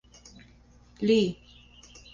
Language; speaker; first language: English; native; English